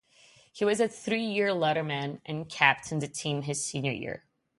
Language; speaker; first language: English; non-native, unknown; Portuguese